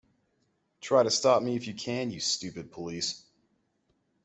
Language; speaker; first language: English; native; English